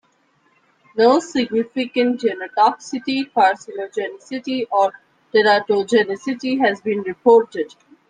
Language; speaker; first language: English; non-native, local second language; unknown